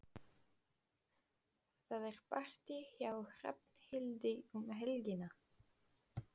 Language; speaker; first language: Icelandic; non-native, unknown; Bulgarian